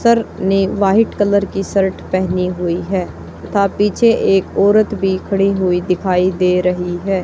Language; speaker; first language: Hindi; native; Hindi